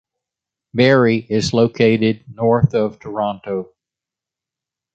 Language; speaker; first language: English; native; English